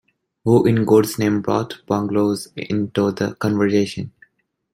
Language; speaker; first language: English; non-native, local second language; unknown